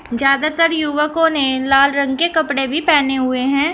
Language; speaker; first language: Hindi; native; Hindi